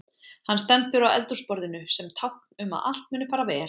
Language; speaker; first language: Icelandic; native; Icelandic